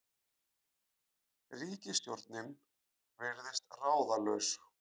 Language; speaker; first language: Icelandic; native; Icelandic